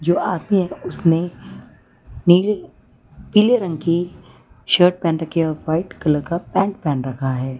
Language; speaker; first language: Hindi; non-native, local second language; Gujarati